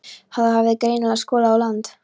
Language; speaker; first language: Icelandic; non-native, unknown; Polish